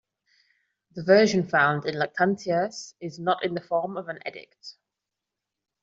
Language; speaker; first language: English; non-native, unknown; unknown